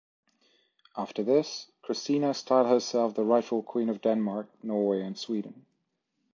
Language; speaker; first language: English; non-native, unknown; French